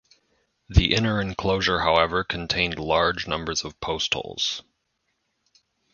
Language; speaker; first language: English; native; English